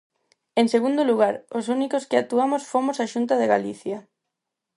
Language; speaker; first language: Galician; non-native, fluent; Spanish